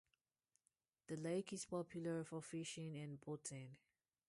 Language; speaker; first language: English; non-native, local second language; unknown